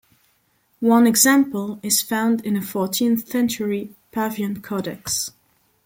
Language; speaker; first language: English; non-native, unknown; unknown